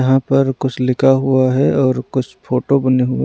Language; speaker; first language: Hindi; non-native, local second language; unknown